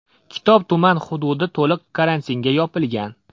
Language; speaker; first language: Uzbek; native; Uzbek